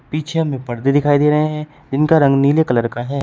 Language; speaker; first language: Hindi; native; Hindi